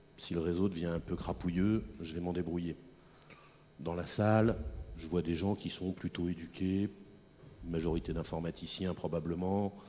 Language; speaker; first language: French; native; French